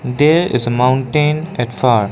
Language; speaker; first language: English; non-native, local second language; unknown